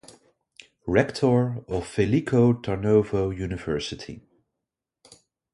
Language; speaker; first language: English; non-native, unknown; Dutch